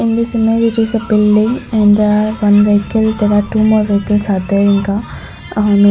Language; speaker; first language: English; non-native, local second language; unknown